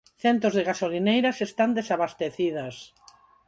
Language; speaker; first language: Galician; non-native, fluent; Spanish